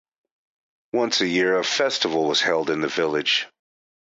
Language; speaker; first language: English; native; English